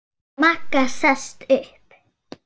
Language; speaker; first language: Icelandic; non-native, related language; Swedish